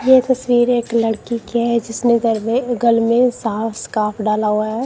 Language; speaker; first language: Hindi; non-native, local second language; Punjabi